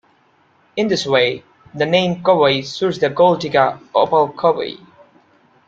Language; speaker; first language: English; non-native, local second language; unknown